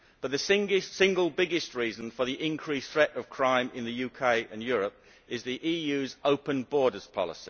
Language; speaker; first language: English; native; English